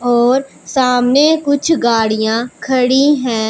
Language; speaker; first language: Hindi; non-native, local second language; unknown